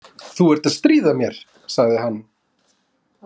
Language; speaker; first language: Icelandic; native; Icelandic